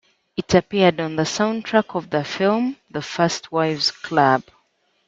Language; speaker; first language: English; native; English